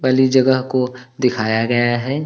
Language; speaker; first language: Hindi; native; Hindi